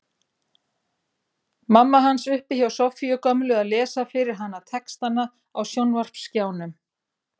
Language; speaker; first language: Icelandic; native; Icelandic